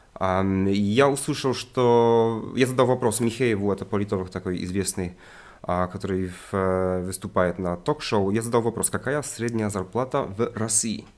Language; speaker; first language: Russian; non-native, related language; Polish